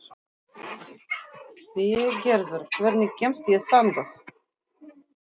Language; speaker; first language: Icelandic; non-native, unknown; Russian